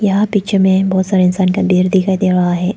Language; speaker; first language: Hindi; non-native, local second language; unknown